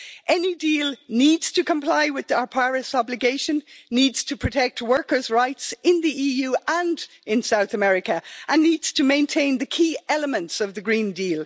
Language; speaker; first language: English; native; English